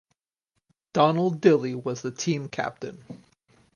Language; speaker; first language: English; native; English